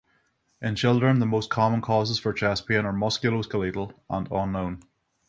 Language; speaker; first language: English; native; English